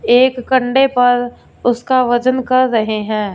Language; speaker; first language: Hindi; non-native, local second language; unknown